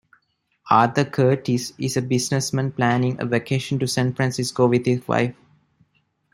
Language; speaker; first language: English; non-native, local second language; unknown